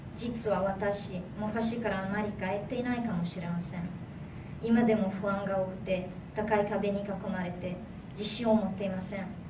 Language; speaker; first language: Japanese; non-native, fluent; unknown